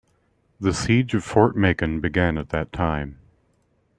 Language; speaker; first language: English; native; English